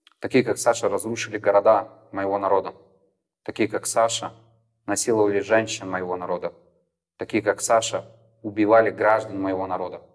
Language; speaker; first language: Russian; native; Russian